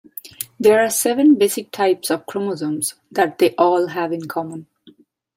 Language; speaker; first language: English; non-native, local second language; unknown